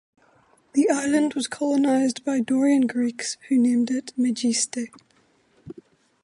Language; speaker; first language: English; native; English